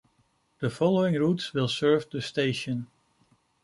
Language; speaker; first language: English; non-native, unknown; Dutch